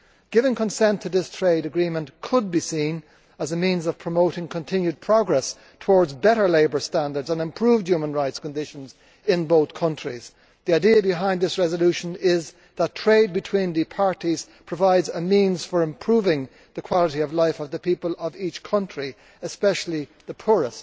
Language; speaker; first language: English; native; English